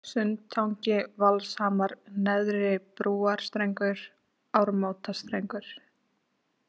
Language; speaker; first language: Icelandic; native; Icelandic